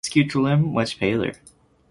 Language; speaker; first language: English; native; English